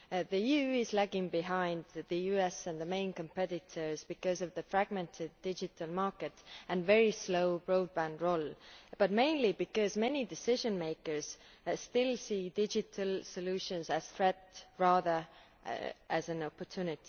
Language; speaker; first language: English; non-native, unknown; Estonian